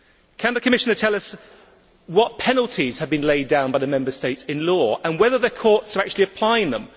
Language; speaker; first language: English; native; English